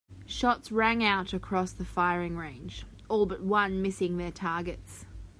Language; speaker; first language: English; native; English